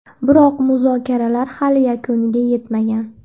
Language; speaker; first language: Uzbek; native; Uzbek